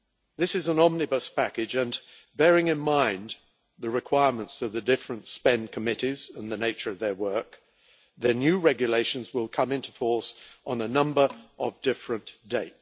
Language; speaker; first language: English; native; English